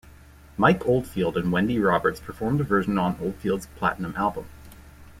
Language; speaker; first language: English; native; English